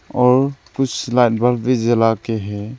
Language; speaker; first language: Hindi; non-native, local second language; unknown